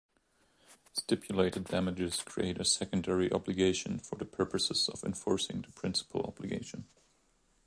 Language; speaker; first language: English; non-native, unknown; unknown